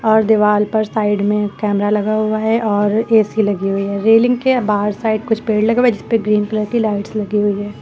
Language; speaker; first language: Hindi; native; Hindi